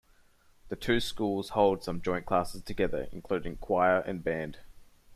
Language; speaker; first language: English; native; English